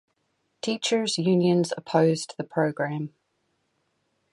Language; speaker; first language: English; native; English